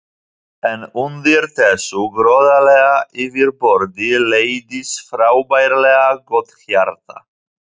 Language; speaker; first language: Icelandic; non-native, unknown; Polish